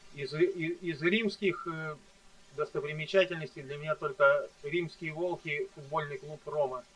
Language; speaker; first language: Russian; native; Russian